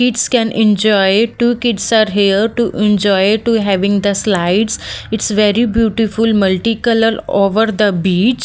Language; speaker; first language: English; non-native, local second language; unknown